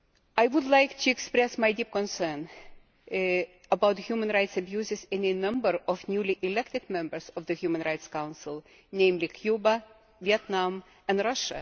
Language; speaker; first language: English; non-native, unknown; Lithuanian